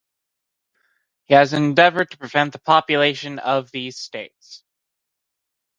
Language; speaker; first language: English; native; English